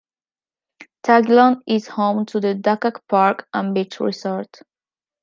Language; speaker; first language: English; non-native, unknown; Spanish